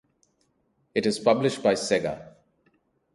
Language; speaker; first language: English; non-native, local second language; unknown